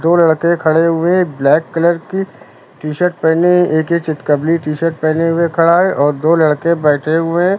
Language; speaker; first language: Hindi; native; Hindi